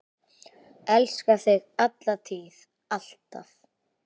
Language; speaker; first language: Icelandic; native; Icelandic